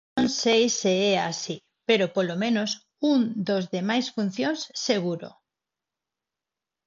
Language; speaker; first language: Galician; non-native, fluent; Spanish